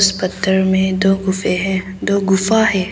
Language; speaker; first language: Hindi; early bilingual, other home language; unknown